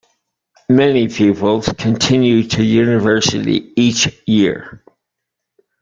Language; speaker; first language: English; native; English